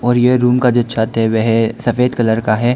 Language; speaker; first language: Hindi; non-native, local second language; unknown